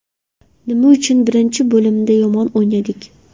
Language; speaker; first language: Uzbek; non-native, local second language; Kara-Kalpak